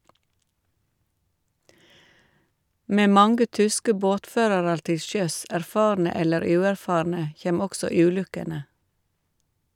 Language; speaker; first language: Norwegian; native; Norwegian